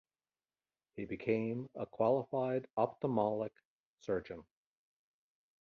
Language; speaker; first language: English; native; English